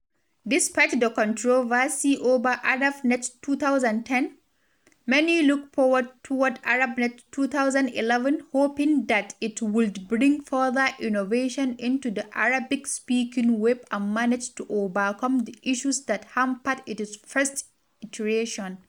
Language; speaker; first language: English; non-native, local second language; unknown